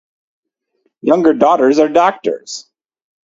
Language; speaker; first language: English; native; English